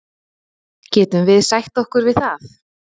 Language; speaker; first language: Icelandic; native; Icelandic